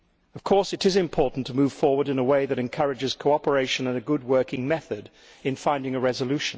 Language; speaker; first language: English; native; English